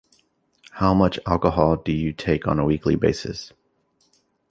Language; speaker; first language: English; native; English